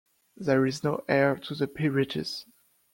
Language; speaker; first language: English; non-native, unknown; French